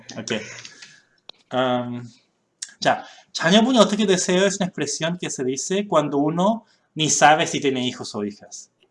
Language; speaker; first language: Spanish; early bilingual, other home language; Korean